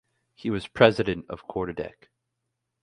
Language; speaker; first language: English; native; English